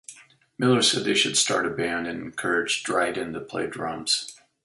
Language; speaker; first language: English; native; English